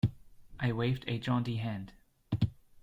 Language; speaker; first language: English; non-native, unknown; German